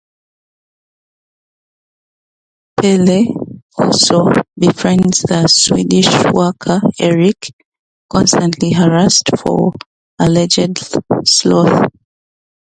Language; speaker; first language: English; non-native, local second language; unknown